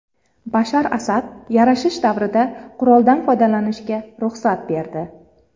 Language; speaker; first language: Uzbek; native; Uzbek